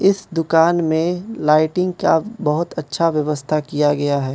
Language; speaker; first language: Hindi; non-native, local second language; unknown